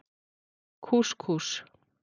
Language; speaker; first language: Icelandic; native; Icelandic